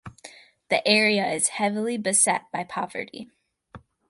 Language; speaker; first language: English; native; English